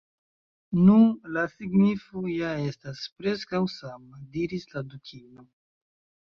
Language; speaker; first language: Esperanto; non-native, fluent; Chinese